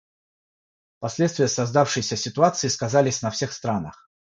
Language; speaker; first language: Russian; non-native, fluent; Georgian